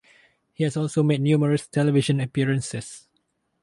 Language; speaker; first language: English; non-native, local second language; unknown